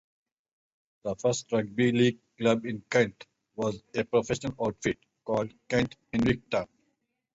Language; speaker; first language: English; non-native, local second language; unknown